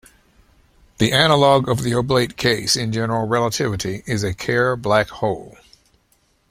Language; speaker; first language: English; native; English